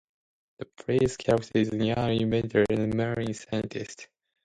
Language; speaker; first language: English; non-native, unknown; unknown